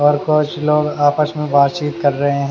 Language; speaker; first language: Hindi; native; Hindi